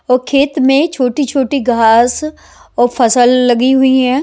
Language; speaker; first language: Hindi; native; Hindi